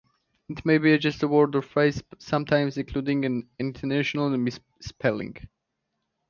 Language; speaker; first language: English; native; English